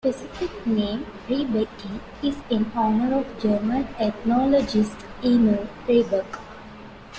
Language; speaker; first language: English; non-native, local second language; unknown